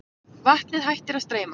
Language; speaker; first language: Icelandic; native; Icelandic